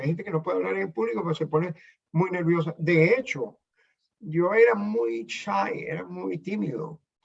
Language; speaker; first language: Spanish; native; Spanish